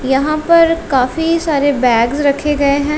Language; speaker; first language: Hindi; non-native, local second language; Punjabi